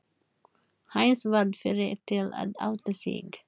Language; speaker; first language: Icelandic; non-native, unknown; Filipino